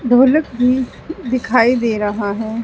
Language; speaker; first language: Hindi; native; Hindi